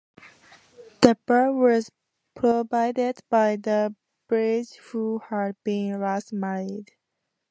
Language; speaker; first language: English; native; English